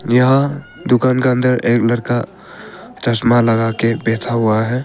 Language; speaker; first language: Hindi; early bilingual, other home language; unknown